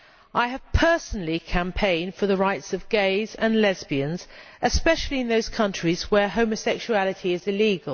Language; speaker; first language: English; native; English